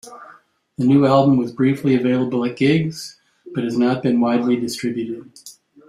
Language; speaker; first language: English; native; English